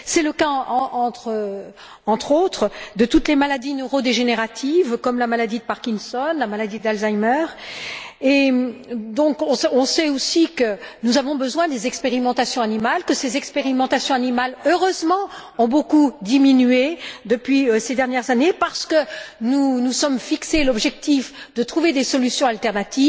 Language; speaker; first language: French; native; French